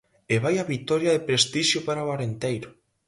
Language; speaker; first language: Galician; native; Galician